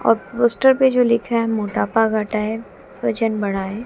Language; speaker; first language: Hindi; native; Hindi